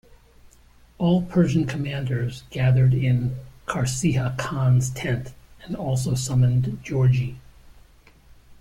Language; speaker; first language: English; native; English